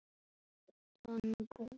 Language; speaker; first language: Icelandic; native; Icelandic